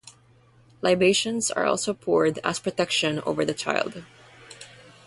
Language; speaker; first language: English; non-native, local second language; Filipino